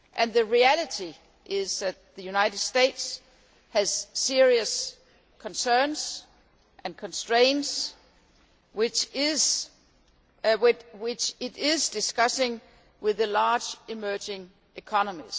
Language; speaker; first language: English; non-native, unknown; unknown